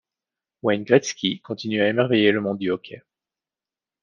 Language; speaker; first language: French; native; French